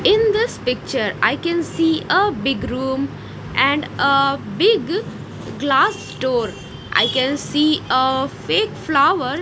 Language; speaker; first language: English; non-native, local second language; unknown